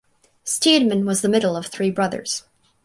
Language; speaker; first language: English; native; English